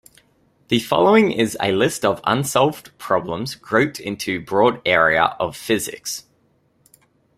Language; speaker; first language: English; native; English